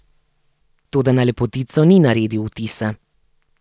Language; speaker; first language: Slovenian; native; Slovenian